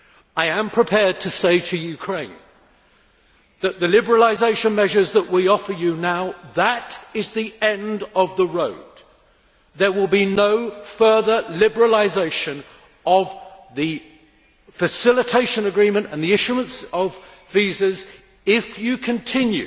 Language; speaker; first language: English; native; English